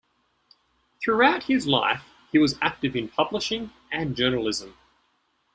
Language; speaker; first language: English; native; English